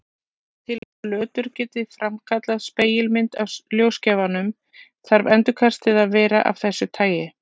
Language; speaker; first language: Icelandic; native; Icelandic